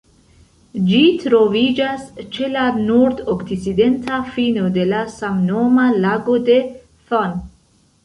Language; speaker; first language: Esperanto; non-native, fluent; Central Kurdish